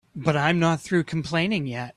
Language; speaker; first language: English; native; English